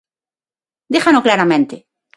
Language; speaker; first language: Galician; non-native, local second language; Spanish